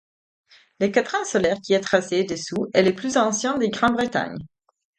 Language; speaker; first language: French; non-native, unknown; Italian